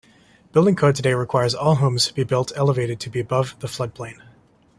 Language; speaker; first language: English; native; English